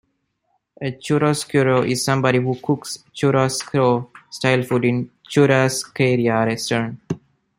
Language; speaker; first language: English; non-native, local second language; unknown